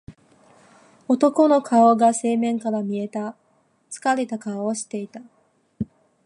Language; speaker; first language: Japanese; non-native, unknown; Chinese